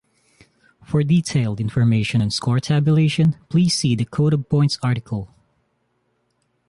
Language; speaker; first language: English; non-native, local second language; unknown